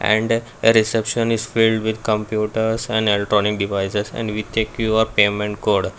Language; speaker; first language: English; non-native, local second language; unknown